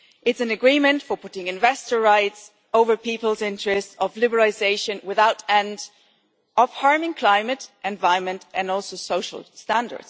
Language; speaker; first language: English; non-native, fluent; German